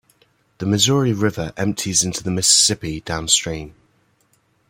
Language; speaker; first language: English; native; English